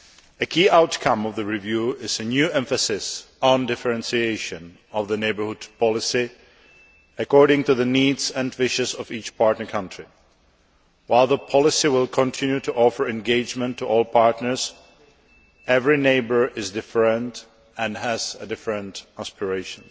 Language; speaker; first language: English; non-native, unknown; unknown